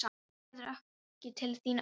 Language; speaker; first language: Icelandic; non-native, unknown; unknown